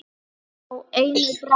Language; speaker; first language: Icelandic; native; Icelandic